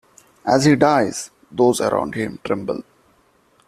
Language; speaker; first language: English; non-native, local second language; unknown